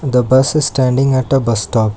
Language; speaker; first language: English; non-native, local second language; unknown